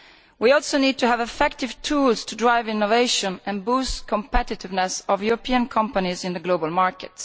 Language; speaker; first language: English; non-native, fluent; Italian